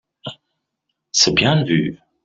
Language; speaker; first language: French; non-native, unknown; English